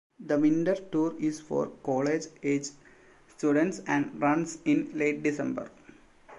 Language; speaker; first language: English; non-native, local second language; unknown